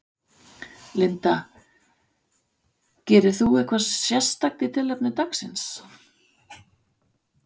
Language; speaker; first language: Icelandic; non-native, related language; Danish